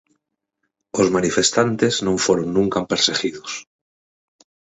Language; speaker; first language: Galician; native; Galician